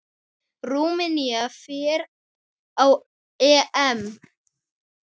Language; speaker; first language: Icelandic; native; Icelandic